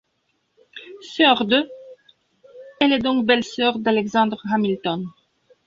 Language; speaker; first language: French; non-native, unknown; Belarusian